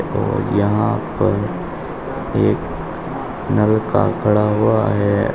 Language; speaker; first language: Hindi; native; Hindi